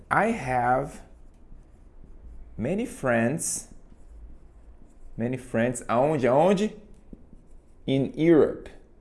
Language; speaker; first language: English; non-native, fluent; Portuguese